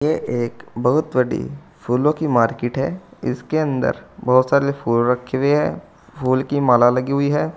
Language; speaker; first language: Hindi; native; Hindi